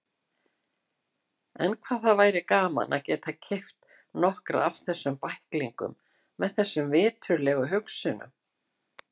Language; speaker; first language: Icelandic; native; Icelandic